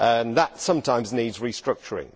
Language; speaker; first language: English; native; English